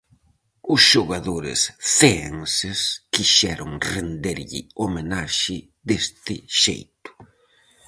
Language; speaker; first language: Galician; native; Galician